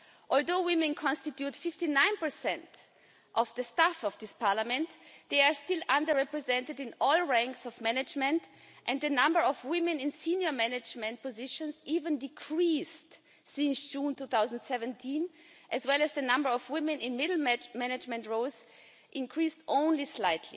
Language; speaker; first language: English; non-native, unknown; German